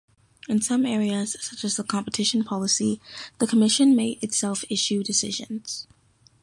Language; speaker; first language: English; native; English